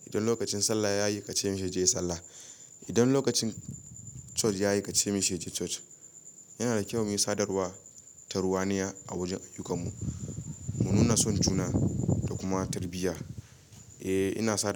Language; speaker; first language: Hausa; native; Hausa